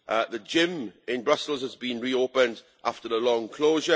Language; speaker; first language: English; native; English